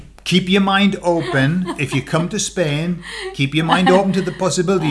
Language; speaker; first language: English; native; English